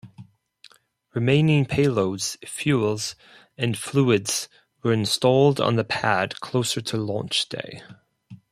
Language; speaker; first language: English; non-native, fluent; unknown